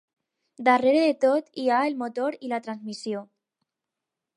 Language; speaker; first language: Catalan; non-native, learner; Spanish